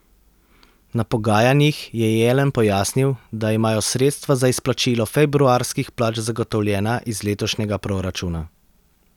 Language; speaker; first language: Slovenian; native; Slovenian